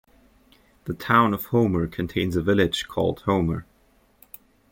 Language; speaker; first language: English; native; English